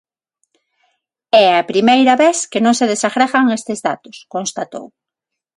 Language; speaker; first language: Galician; non-native, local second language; Spanish